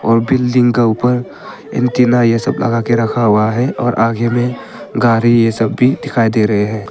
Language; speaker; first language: Hindi; early bilingual, other home language; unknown